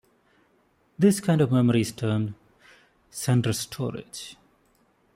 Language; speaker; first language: English; non-native, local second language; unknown